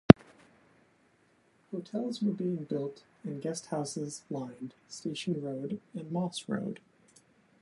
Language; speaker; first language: English; native; English